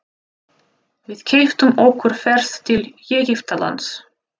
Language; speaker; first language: Icelandic; non-native, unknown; Russian